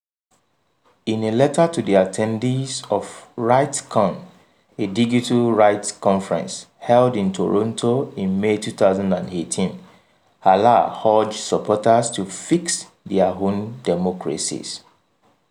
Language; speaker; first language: English; non-native, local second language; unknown